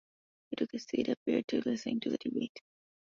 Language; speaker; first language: English; non-native, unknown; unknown